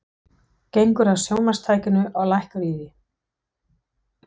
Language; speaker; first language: Icelandic; non-native, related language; Danish